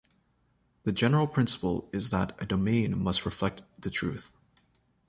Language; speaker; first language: English; native; English